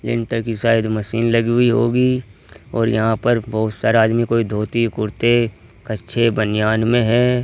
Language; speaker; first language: Hindi; native; Hindi